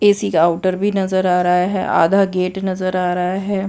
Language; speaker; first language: Hindi; non-native, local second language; Gujarati